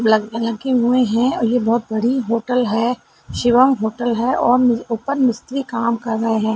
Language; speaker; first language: Hindi; native; Hindi